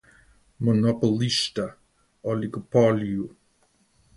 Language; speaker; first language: Portuguese; non-native, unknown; English